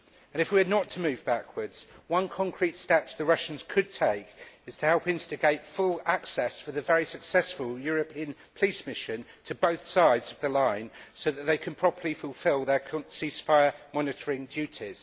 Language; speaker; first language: English; native; English